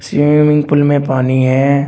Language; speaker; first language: Hindi; native; Hindi